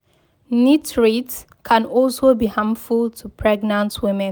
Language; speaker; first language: English; non-native, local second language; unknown